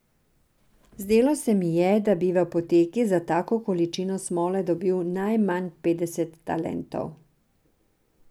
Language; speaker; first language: Slovenian; non-native, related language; Serbian